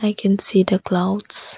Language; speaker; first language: English; non-native, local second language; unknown